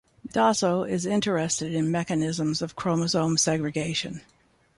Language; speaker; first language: English; native; English